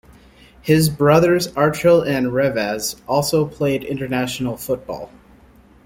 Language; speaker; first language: English; native; English